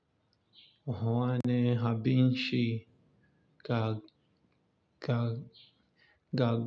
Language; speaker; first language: Hausa; non-native, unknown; Yoruba